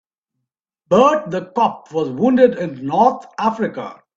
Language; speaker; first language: English; non-native, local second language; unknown